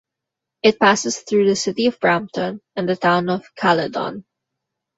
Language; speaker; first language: English; non-native, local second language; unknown